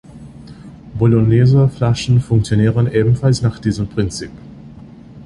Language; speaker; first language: German; non-native, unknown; English